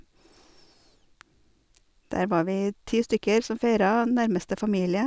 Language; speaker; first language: Norwegian; native; Norwegian